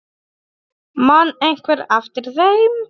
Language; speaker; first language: Icelandic; non-native, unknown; Polish